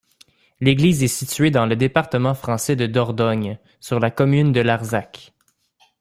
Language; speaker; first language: French; native; French